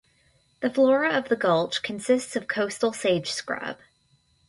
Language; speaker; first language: English; native; English